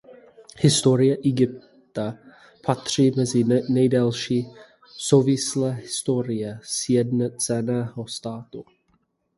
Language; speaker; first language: Czech; non-native, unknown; English